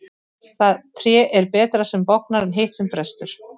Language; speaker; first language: Icelandic; native; Icelandic